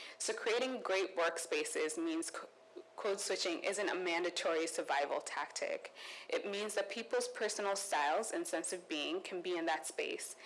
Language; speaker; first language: English; non-native, local second language; Kikuyu